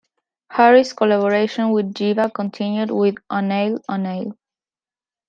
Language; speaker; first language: English; non-native, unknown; Spanish